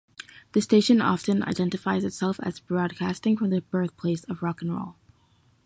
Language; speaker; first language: English; native; English